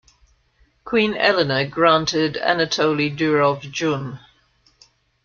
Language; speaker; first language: English; native; English